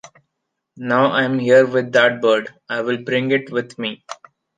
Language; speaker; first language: English; non-native, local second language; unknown